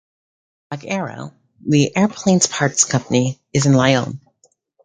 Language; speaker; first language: English; native; English